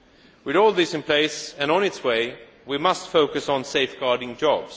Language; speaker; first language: English; non-native, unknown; Swedish